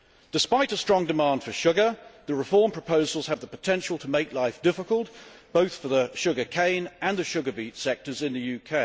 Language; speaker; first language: English; native; English